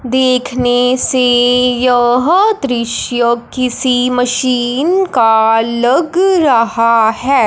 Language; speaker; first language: Hindi; non-native, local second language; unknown